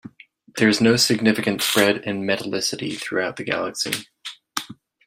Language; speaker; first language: English; non-native, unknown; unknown